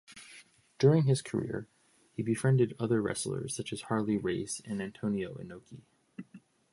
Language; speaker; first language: English; native; English